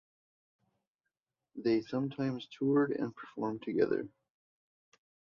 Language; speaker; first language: English; native; English